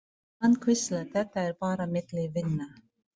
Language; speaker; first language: Icelandic; non-native, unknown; Filipino